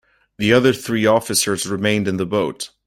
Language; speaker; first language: English; native; English